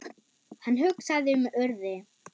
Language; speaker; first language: Icelandic; non-native, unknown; German